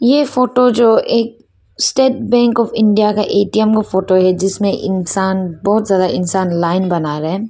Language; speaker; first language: Hindi; non-native, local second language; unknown